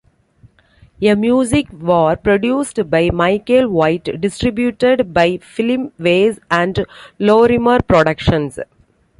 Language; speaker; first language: English; non-native, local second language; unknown